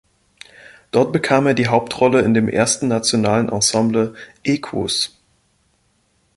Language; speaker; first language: German; native; German